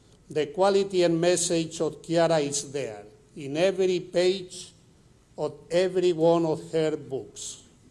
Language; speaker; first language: English; non-native, local second language; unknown